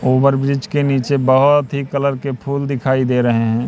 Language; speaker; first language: Hindi; native; Hindi